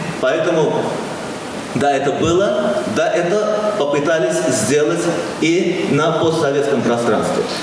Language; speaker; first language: Russian; non-native, local second language; Azerbaijani